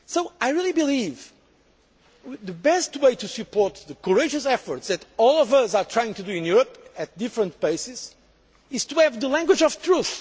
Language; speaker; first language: English; non-native, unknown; Portuguese